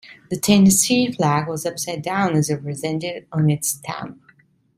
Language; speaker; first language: English; non-native, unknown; Italian